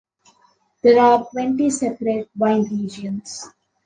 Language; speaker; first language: English; non-native, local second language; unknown